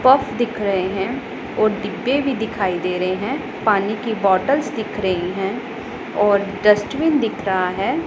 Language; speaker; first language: Hindi; non-native, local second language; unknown